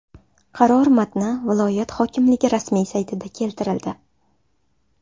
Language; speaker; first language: Uzbek; native; Uzbek